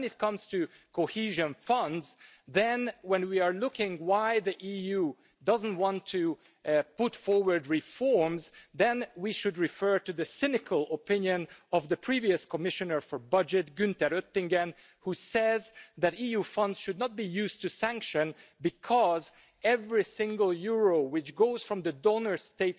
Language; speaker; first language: English; non-native, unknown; Hungarian